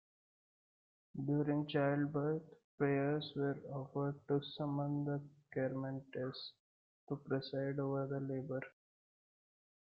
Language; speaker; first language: English; non-native, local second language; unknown